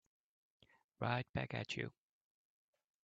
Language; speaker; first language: English; native; English